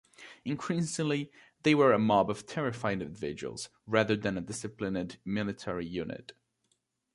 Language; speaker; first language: English; native; English